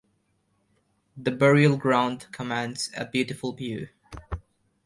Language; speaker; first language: English; non-native, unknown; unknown